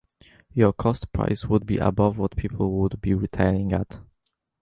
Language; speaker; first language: English; native; English